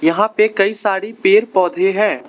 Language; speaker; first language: Hindi; non-native, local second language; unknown